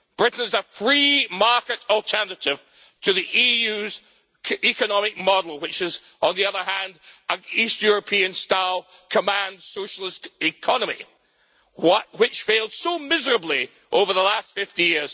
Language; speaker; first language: English; native; English